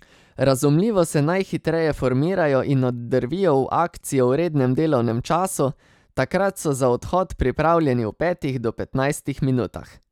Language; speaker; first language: Slovenian; native; Slovenian